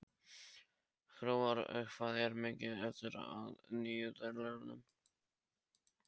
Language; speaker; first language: Icelandic; non-native, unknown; Polish